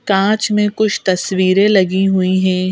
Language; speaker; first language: Hindi; native; Hindi